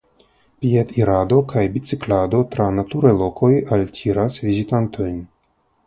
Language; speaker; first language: Esperanto; non-native, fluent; Russian